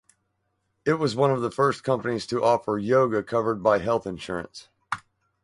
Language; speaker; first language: English; native; English